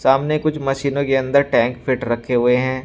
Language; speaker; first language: Hindi; native; Hindi